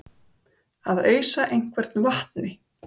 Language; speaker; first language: Icelandic; native; Icelandic